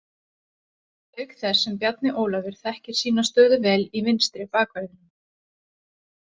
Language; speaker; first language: Icelandic; native; Icelandic